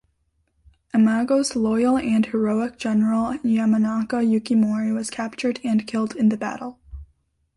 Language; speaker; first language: English; native; English